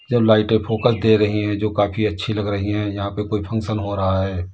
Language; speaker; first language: Hindi; native; Hindi